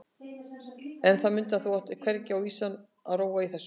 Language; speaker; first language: Icelandic; native; Icelandic